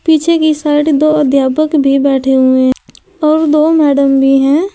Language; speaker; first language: Hindi; native; Hindi